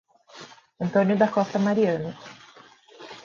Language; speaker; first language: Portuguese; native; Portuguese